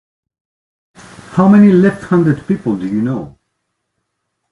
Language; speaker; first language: English; non-native, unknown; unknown